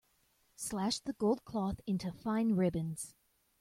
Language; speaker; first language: English; native; English